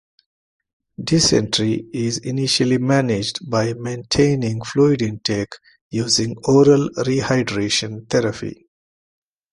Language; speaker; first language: English; non-native, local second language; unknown